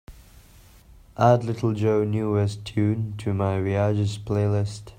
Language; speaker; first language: English; non-native, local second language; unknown